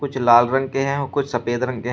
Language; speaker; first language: Hindi; native; Hindi